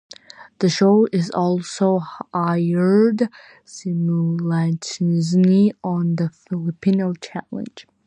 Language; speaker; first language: English; non-native, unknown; Georgian